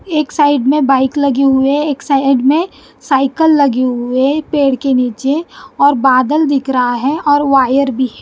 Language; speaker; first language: Hindi; non-native, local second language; Punjabi